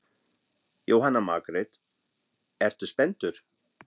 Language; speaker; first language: Icelandic; non-native, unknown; German